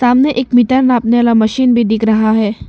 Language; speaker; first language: Hindi; non-native, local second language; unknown